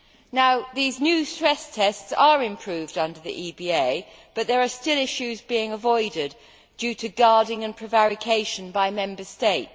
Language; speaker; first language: English; native; English